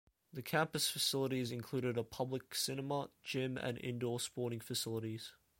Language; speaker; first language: English; native; English